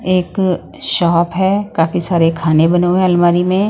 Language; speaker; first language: Hindi; native; Hindi